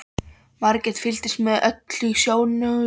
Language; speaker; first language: Icelandic; non-native, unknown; Polish